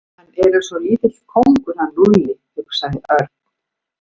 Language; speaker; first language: Icelandic; native; Icelandic